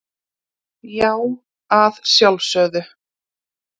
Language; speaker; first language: Icelandic; native; Icelandic